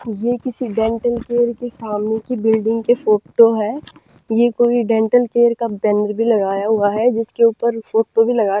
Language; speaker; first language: Hindi; non-native, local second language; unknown